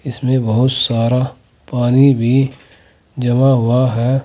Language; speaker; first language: Hindi; native; Hindi